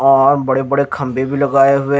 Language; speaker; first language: Hindi; non-native, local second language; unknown